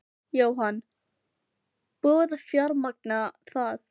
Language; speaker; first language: Icelandic; non-native, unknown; Filipino